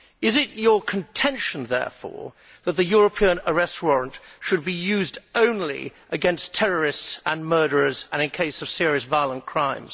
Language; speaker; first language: English; native; English